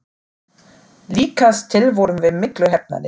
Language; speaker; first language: Icelandic; non-native, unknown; German